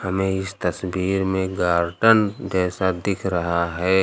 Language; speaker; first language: Hindi; native; Hindi